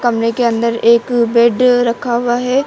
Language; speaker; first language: Hindi; native; Hindi